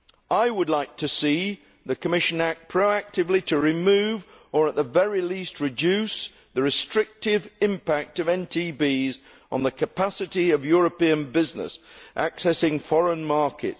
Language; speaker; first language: English; native; English